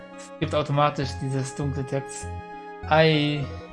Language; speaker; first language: German; native; German